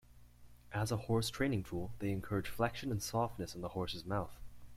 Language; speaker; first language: English; native; English